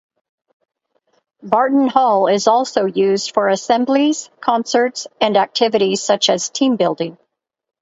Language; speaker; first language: English; native; English